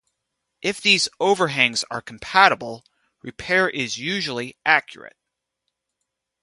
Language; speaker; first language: English; native; English